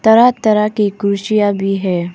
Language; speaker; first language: Hindi; non-native, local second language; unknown